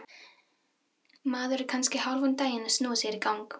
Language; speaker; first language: Icelandic; non-native, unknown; Filipino